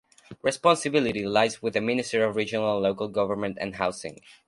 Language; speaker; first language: English; non-native, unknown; Spanish